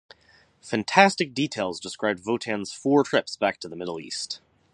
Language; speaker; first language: English; native; English